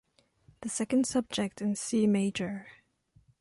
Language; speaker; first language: English; non-native, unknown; French